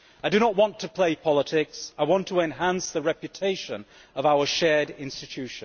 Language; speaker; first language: English; native; English